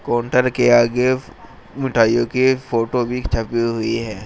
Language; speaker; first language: Hindi; native; Hindi